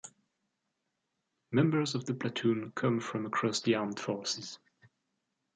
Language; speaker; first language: English; non-native, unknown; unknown